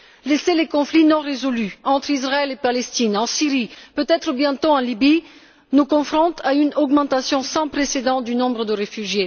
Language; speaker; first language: French; non-native, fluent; Bulgarian